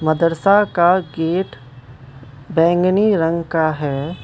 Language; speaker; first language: Hindi; non-native, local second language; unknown